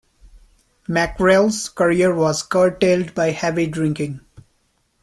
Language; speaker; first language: English; non-native, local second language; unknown